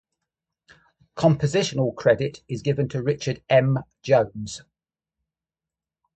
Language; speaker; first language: English; native; English